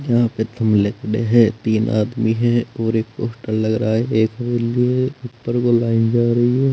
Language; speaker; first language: Hindi; native; Hindi